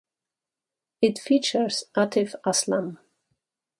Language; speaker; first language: English; native; English